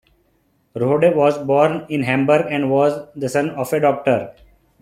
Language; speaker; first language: English; non-native, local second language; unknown